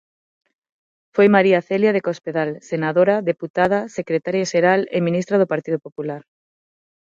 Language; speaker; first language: Galician; non-native, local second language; Spanish